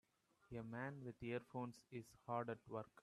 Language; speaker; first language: English; non-native, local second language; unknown